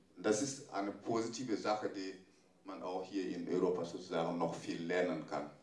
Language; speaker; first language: German; non-native, fluent; French